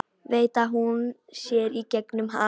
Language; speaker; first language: Icelandic; non-native, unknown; Polish